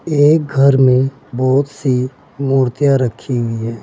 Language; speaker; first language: Hindi; native; Hindi